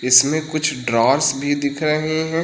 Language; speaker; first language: Hindi; native; Hindi